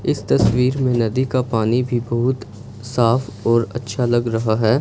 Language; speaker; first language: Hindi; non-native, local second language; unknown